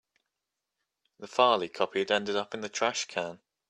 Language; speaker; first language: English; native; English